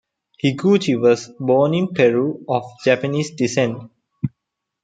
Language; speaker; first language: English; non-native, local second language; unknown